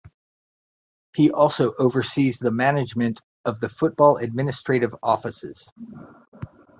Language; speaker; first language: English; native; English